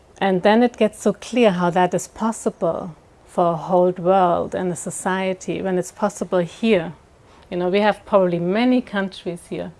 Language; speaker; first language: English; non-native, fluent; German